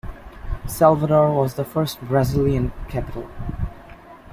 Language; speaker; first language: English; native; English